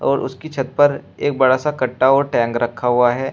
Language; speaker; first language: Hindi; native; Hindi